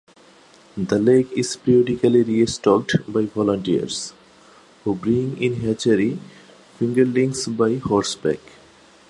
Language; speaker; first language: English; non-native, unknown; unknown